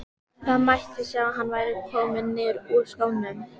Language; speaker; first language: Icelandic; native; Icelandic